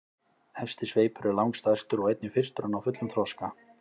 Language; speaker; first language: Icelandic; native; Icelandic